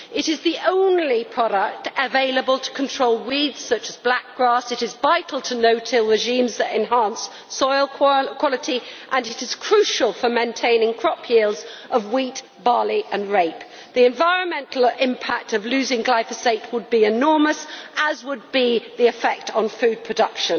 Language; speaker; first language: English; native; English